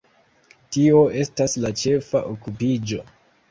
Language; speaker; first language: Esperanto; non-native, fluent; Kinyarwanda